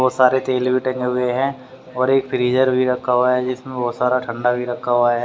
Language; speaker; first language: Hindi; native; Hindi